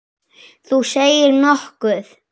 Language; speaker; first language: Icelandic; native; Icelandic